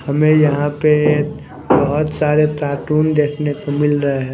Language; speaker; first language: Hindi; non-native, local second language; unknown